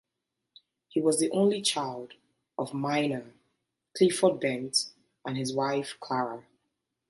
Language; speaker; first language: English; native; English